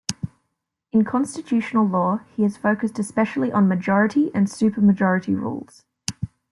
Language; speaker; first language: English; native; English